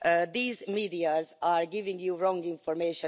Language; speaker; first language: English; non-native, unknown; Hungarian